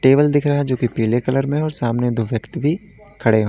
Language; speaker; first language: Hindi; native; Hindi